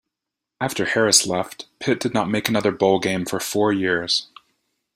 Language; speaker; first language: English; native; English